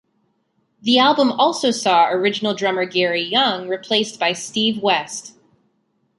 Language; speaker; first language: English; native; English